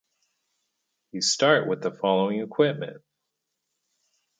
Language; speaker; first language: English; native; English